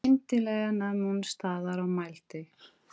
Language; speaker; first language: Icelandic; non-native, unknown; Portuguese